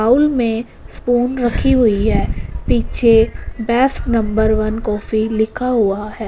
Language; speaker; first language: Hindi; non-native, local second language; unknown